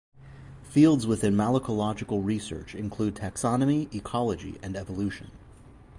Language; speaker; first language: English; native; English